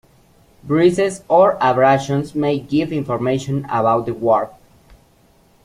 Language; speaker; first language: English; native; English